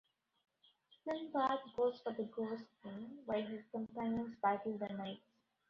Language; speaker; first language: English; non-native, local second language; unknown